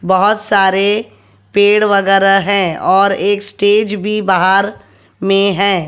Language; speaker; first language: Hindi; native; Hindi